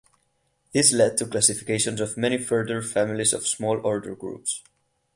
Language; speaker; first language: English; non-native, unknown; Catalan